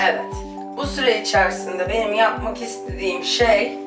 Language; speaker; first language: Turkish; early bilingual, other home language; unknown